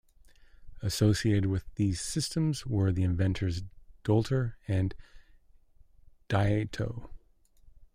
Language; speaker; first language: English; native; English